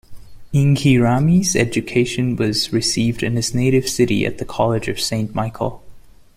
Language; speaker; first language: English; non-native, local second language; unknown